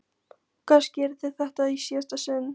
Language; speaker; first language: Icelandic; non-native, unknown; Polish